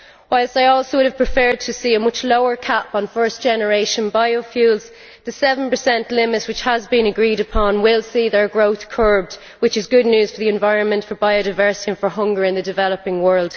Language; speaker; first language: English; native; English